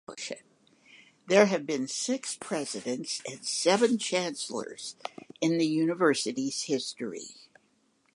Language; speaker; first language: English; native; English